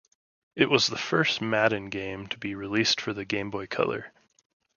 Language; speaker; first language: English; native; English